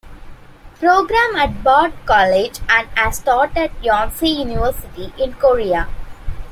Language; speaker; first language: English; non-native, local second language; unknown